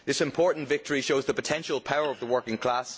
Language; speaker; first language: English; native; English